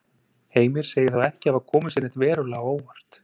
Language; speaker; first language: Icelandic; native; Icelandic